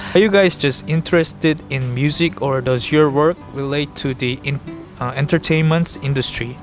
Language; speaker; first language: English; non-native, fluent; Korean